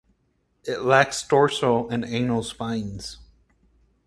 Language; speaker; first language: English; native; English